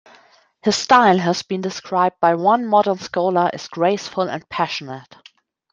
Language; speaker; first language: English; non-native, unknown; German